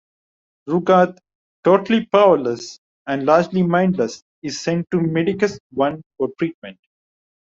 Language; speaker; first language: English; non-native, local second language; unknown